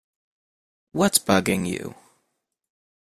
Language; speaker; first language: English; native; English